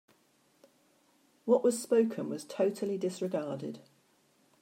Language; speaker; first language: English; native; English